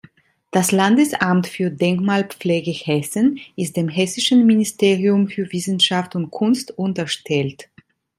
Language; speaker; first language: German; non-native, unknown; Italian